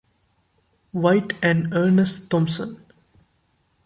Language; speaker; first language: English; non-native, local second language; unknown